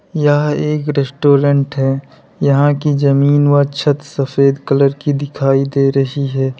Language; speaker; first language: Hindi; native; Hindi